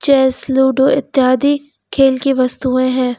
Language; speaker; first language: Hindi; native; Hindi